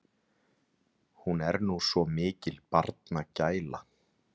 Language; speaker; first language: Icelandic; native; Icelandic